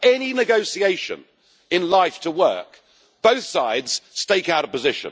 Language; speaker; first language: English; native; English